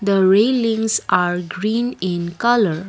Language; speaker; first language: English; non-native, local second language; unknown